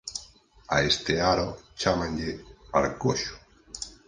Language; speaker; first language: Galician; native; Galician